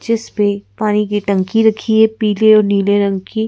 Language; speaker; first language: Hindi; native; Hindi